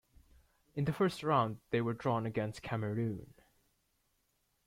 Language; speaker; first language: English; native; English